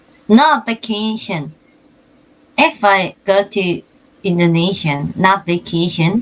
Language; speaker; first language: English; non-native, learner; Korean